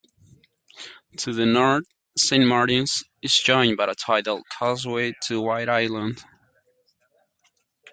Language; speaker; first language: English; non-native, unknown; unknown